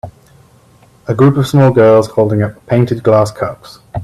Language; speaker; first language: English; native; English